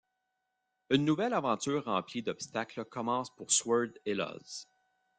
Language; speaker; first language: French; native; French